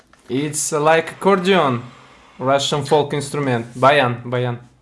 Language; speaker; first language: English; non-native, learner; Russian